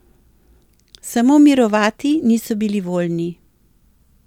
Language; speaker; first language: Slovenian; native; Slovenian